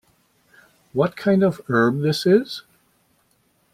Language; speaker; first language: English; native; English